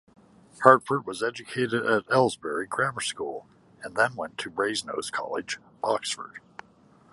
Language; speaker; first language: English; native; English